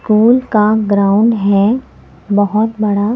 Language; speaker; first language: Hindi; native; Hindi